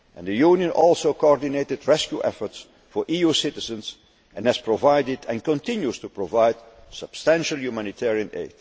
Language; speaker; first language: English; non-native, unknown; Dutch